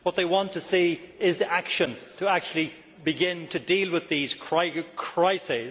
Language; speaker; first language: English; native; English